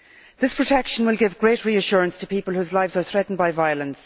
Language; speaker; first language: English; native; English